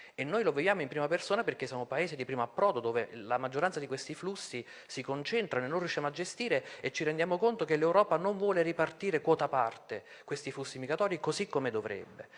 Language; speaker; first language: Italian; native; Italian